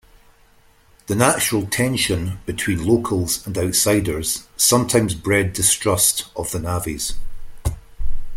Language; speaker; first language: English; native; English